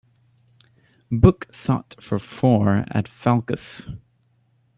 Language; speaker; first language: English; native; English